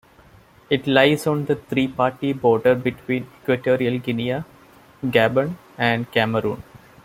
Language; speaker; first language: English; non-native, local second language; Malayalam